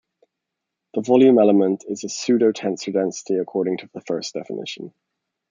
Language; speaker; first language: English; native; English